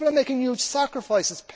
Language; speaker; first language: English; native; English